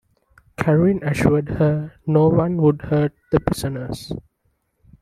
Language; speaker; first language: English; non-native, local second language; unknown